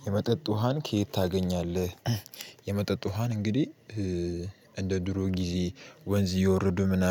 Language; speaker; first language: Amharic; native; Amharic